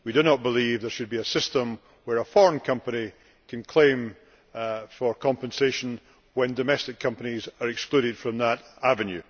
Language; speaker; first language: English; native; English